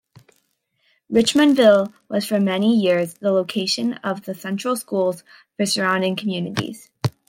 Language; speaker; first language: English; native; English